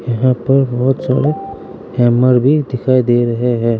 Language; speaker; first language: Hindi; non-native, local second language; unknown